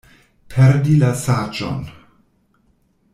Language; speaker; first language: Esperanto; non-native, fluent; German